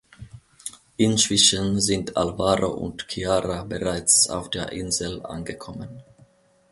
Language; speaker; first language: German; non-native, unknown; Finnish